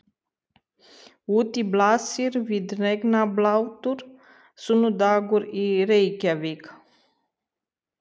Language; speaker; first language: Icelandic; non-native, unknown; Romanian